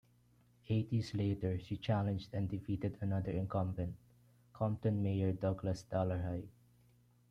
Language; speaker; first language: English; non-native, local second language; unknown